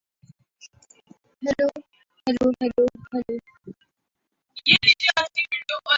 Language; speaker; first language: English; non-native, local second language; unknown